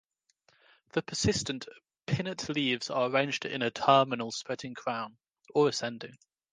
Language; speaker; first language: English; native; English